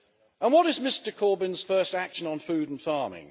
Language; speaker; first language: English; native; English